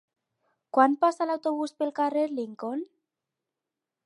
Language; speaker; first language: Catalan; non-native, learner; Spanish